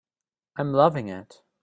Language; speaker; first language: English; native; English